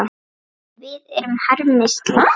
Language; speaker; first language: Icelandic; native; Icelandic